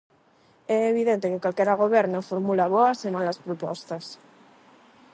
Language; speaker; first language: Galician; non-native, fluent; Spanish